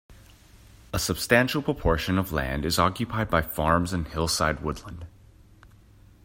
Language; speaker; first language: English; native; English